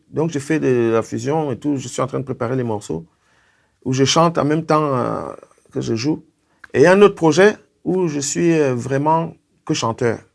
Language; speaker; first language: French; non-native, local second language; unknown